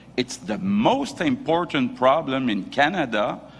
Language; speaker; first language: English; non-native, fluent; French